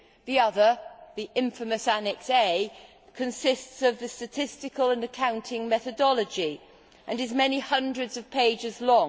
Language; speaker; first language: English; native; English